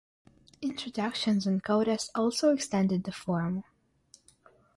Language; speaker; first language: English; non-native, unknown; Russian